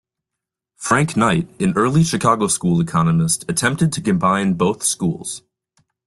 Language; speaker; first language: English; native; English